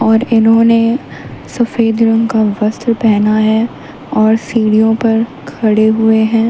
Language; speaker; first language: Hindi; native; Hindi